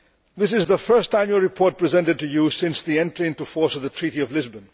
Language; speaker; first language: English; non-native, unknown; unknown